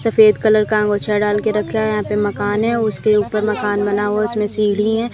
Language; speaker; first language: Hindi; native; Hindi